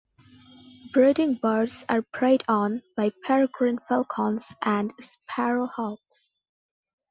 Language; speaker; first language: English; non-native, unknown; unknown